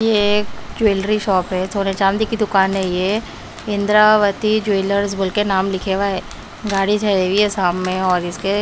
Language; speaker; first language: Hindi; non-native, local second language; Punjabi